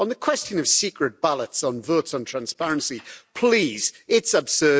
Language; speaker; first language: English; native; English